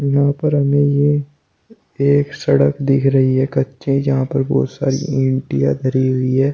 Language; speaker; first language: Hindi; native; Hindi